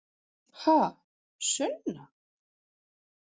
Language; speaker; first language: Icelandic; native; Icelandic